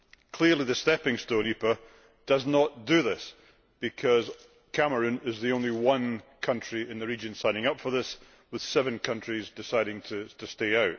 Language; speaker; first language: English; native; English